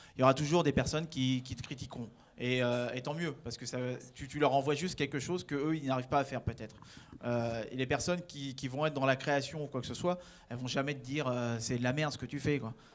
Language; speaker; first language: French; native; French